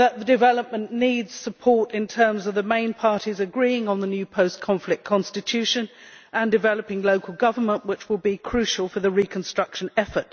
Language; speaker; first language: English; native; English